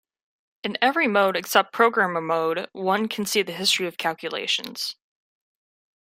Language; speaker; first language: English; native; English